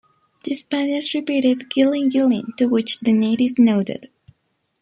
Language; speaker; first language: English; non-native, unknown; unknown